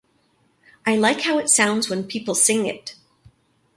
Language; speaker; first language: English; native; English